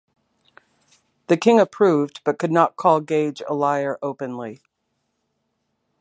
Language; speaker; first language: English; native; English